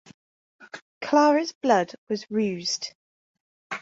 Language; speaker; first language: English; native; English